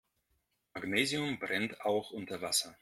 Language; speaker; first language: German; non-native, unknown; Russian